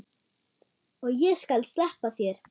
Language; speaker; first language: Icelandic; non-native, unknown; German